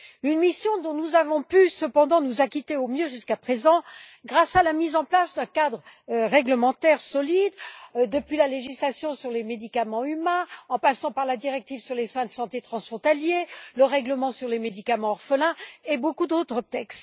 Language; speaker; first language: French; native; French